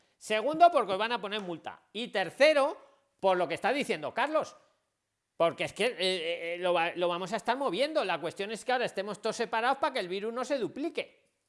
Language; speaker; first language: Spanish; native; Spanish